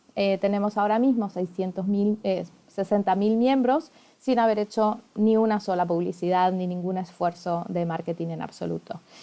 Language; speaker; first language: Spanish; native; Spanish